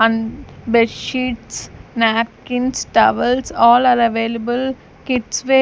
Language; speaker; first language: English; non-native, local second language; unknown